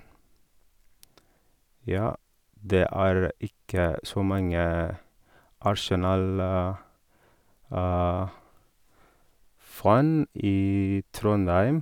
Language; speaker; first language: Norwegian; non-native, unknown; Oromo